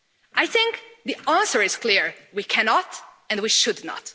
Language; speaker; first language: English; non-native, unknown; Hungarian